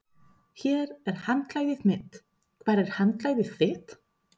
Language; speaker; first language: Icelandic; non-native, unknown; Spanish